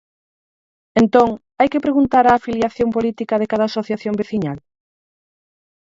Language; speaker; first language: Galician; native; Galician